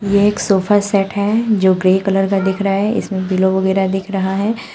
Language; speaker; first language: Hindi; native; Hindi